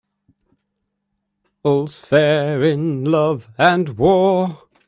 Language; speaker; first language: English; native; English